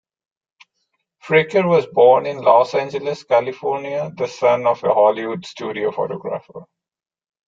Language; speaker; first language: English; non-native, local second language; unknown